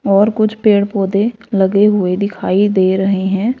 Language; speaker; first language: Hindi; native; Hindi